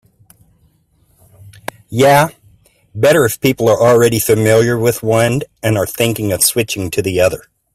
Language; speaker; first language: English; native; English